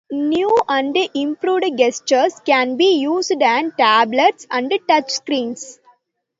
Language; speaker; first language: English; non-native, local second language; Tamil